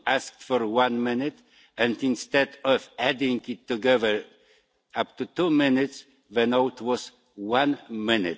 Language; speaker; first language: English; non-native, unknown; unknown